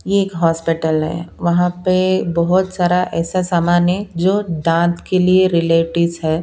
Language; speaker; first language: Hindi; non-native, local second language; Punjabi